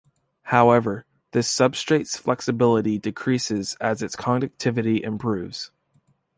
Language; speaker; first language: English; native; English